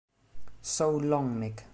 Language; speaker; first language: English; non-native, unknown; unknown